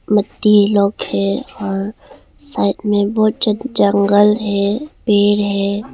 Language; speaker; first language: Hindi; early bilingual, other home language; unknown